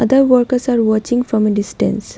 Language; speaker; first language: English; non-native, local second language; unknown